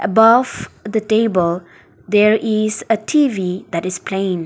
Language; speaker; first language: English; non-native, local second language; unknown